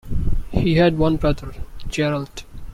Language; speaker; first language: English; non-native, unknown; Bangla